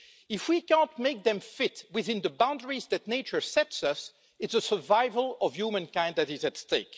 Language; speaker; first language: English; non-native, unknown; French